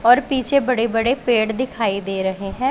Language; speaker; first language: Hindi; non-native, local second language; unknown